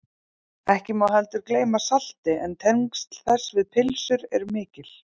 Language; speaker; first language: Icelandic; native; Icelandic